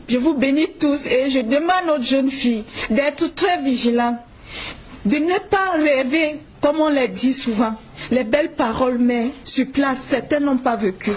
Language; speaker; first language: French; non-native, local second language; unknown